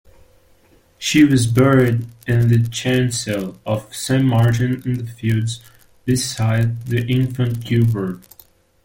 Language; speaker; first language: English; non-native, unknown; Portuguese